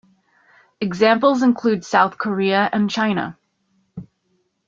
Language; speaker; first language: English; native; English